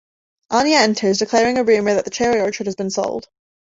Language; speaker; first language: English; native; English